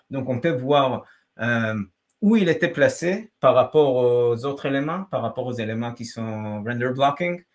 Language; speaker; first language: French; non-native, fluent; Hebrew